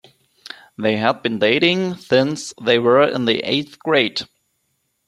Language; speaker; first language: English; non-native, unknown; German